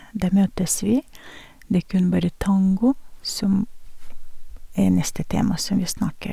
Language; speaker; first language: Norwegian; non-native, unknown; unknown